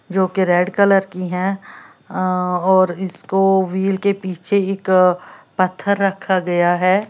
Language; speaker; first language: Hindi; native; Hindi